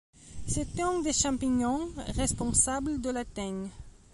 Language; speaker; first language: French; non-native, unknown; Belarusian